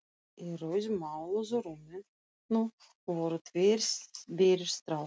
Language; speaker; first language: Icelandic; non-native, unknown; Russian